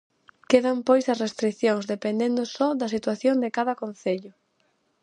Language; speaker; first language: Galician; native; Galician